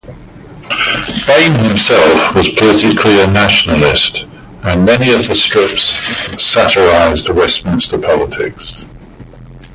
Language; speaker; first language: English; native; English